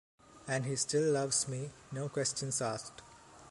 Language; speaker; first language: English; non-native, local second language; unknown